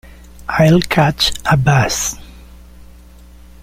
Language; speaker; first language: English; native; English